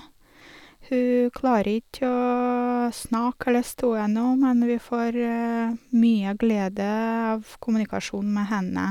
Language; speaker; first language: Norwegian; non-native, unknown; Russian